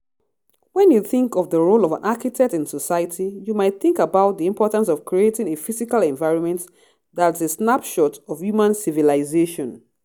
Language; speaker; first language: English; non-native, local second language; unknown